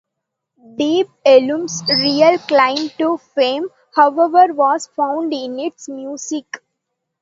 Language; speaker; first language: English; non-native, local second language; Tamil